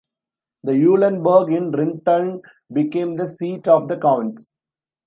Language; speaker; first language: English; non-native, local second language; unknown